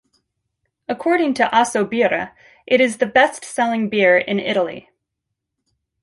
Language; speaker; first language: English; native; English